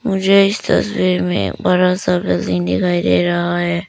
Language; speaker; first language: Hindi; early bilingual, other home language; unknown